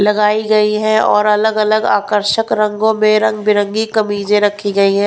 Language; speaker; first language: Hindi; non-native, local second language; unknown